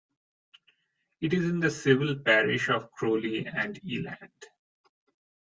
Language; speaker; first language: English; non-native, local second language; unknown